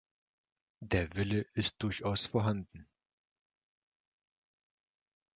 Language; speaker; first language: German; non-native, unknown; Russian